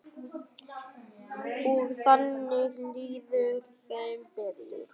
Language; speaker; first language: Icelandic; non-native, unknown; Vietnamese